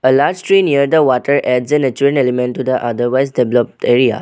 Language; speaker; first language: English; non-native, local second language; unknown